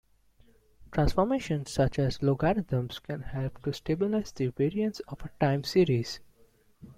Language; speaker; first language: English; non-native, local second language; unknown